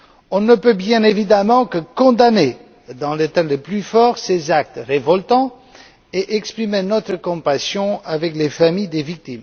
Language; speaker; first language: French; non-native, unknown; Romanian